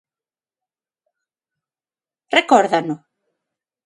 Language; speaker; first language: Galician; non-native, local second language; Spanish